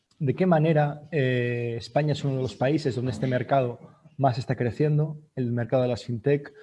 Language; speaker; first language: Spanish; native; Spanish